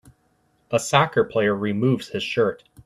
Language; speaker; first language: English; native; English